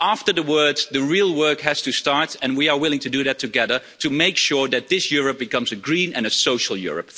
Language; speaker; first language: English; non-native, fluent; Dutch